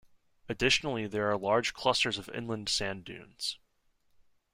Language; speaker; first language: English; native; English